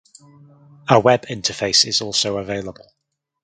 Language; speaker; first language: English; native; English